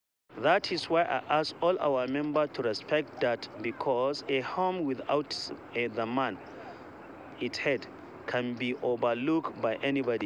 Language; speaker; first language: English; non-native, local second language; Hausa